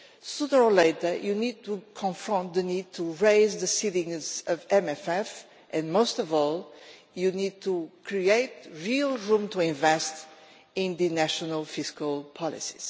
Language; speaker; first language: English; non-native, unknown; Portuguese